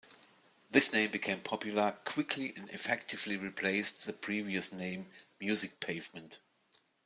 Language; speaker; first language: English; non-native, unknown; German